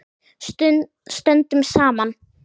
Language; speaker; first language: Icelandic; native; Icelandic